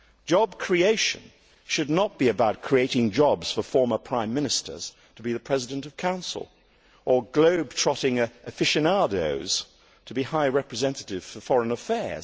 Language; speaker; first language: English; native; English